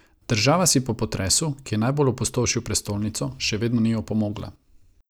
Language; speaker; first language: Slovenian; non-native, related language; Croatian